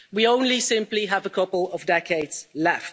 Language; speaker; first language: English; non-native, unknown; Dutch